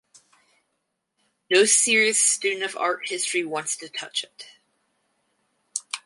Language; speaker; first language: English; native; English